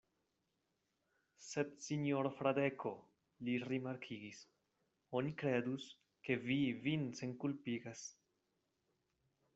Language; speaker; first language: Esperanto; non-native, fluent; Spanish